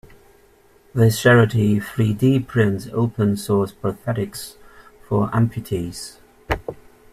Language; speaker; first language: English; native; English